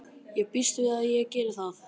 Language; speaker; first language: Icelandic; native; Icelandic